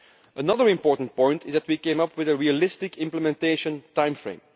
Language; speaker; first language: English; non-native, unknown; Dutch